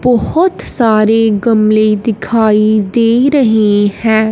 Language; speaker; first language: Hindi; non-native, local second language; Punjabi